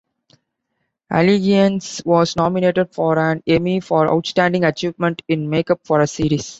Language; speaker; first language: English; non-native, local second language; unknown